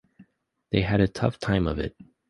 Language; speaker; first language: English; native; English